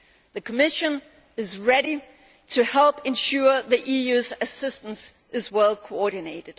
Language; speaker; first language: English; non-native, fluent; Danish